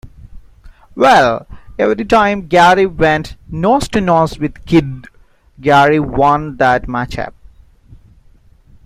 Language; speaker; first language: English; non-native, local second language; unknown